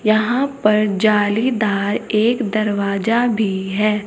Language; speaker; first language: Hindi; native; Hindi